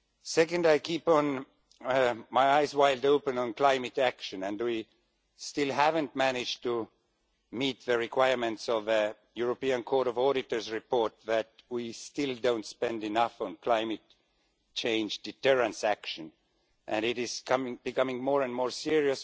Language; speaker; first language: English; non-native, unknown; Estonian